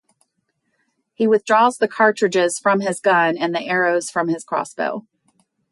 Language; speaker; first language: English; native; English